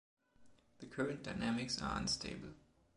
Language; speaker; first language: English; non-native, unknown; German